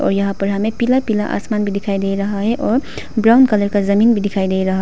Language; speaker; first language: Hindi; non-native, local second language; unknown